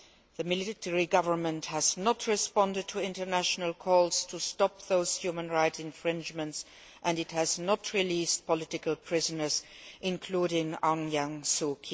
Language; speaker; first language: English; non-native, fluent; Luxembourgish